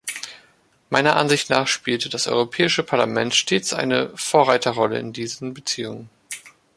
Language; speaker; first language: German; native; German